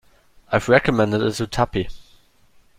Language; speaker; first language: English; non-native, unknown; German